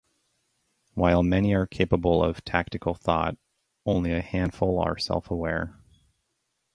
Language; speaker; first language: English; native; English